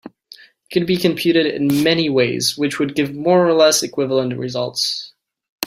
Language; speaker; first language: English; native; English